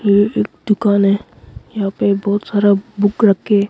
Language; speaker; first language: Hindi; non-native, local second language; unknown